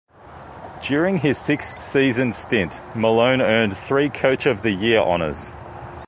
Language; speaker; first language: English; native; English